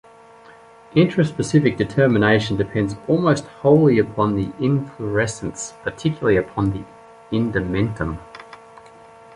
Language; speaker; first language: English; native; English